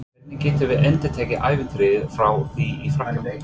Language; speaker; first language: Icelandic; non-native, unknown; English